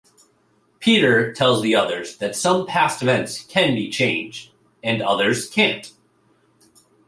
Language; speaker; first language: English; native; English